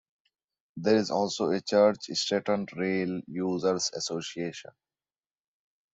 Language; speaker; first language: English; non-native, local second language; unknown